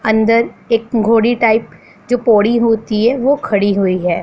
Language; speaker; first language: Hindi; non-native, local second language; Punjabi